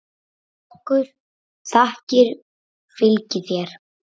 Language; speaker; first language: Icelandic; native; Icelandic